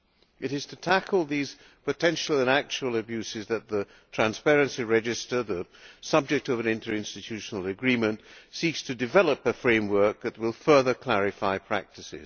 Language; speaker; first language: English; non-native, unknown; Hungarian